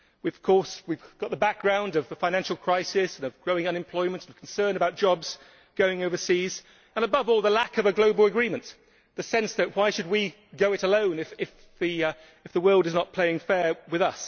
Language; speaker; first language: English; native; English